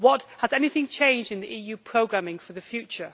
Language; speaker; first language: English; native; English